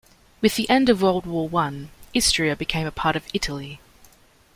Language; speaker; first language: English; native; English